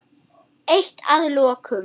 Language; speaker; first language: Icelandic; non-native, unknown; German